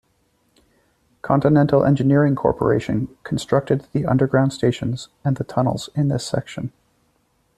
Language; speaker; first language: English; native; English